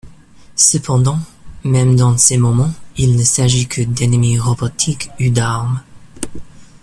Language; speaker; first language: French; non-native, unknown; English